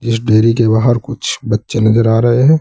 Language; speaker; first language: Hindi; native; Hindi